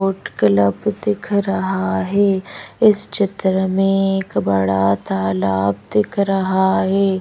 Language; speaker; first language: Hindi; native; Hindi